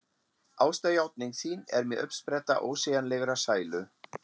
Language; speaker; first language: Icelandic; non-native, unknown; German